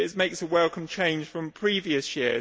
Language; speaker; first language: English; native; English